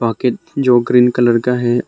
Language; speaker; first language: Hindi; non-native, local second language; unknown